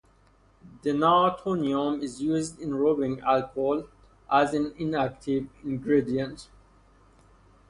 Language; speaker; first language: English; non-native, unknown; Persian